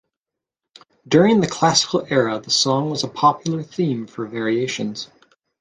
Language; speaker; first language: English; native; English